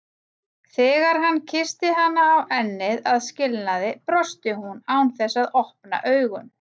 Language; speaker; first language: Icelandic; native; Icelandic